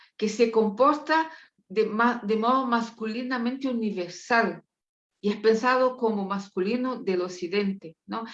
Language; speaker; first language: Spanish; non-native, related language; Portuguese